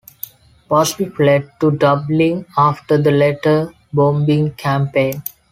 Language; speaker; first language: English; non-native, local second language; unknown